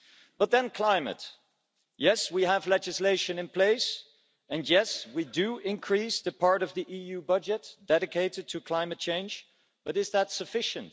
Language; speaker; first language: English; non-native, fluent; Dutch